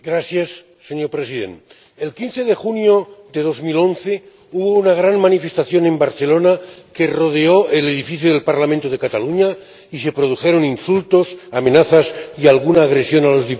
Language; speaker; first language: Spanish; non-native, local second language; Catalan